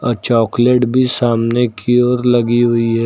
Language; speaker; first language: Hindi; native; Hindi